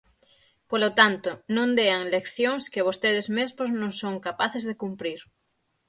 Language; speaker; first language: Galician; native; Galician